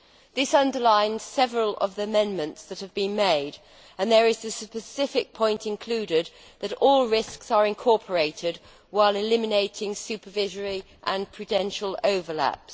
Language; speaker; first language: English; native; English